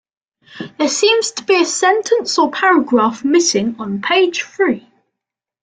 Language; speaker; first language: English; native; English